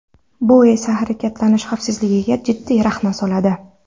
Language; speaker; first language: Uzbek; non-native, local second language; Kara-Kalpak